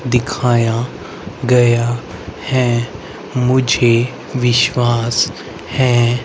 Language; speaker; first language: Hindi; native; Hindi